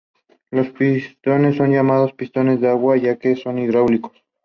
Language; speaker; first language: English; non-native, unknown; Spanish